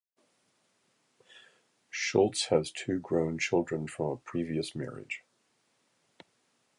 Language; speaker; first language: English; native; English